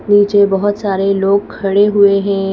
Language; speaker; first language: Hindi; native; Hindi